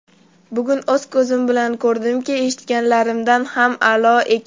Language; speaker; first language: Uzbek; native; Uzbek